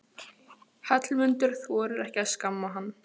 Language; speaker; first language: Icelandic; non-native, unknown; Polish